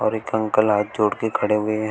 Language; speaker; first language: Hindi; native; Hindi